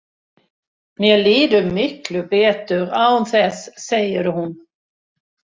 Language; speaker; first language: Icelandic; non-native, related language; Swedish